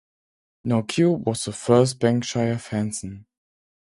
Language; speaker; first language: English; non-native, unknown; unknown